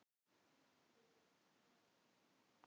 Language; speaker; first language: Icelandic; non-native, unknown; Filipino